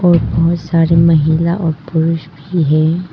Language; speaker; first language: Hindi; non-native, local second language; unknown